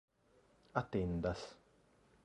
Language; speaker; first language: Esperanto; non-native, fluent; Italian